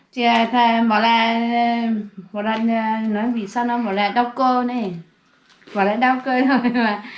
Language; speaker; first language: Vietnamese; non-native, local second language; Hmong